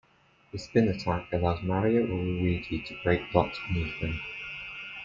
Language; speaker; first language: English; native; English